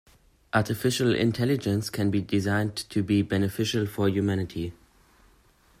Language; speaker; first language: English; non-native, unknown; German